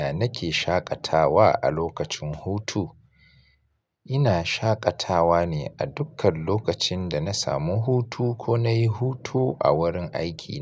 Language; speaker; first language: Hausa; native; Hausa